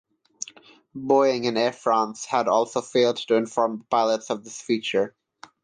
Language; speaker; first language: English; non-native, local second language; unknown